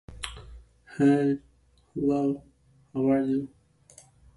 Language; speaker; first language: English; native; English